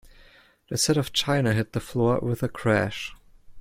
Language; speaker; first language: English; non-native, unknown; German